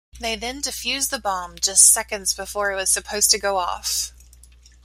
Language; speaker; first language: English; native; English